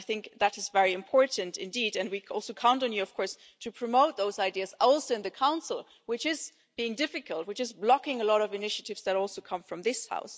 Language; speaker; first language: English; non-native, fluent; German